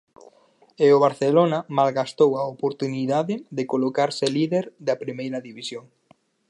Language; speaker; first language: Galician; native; Galician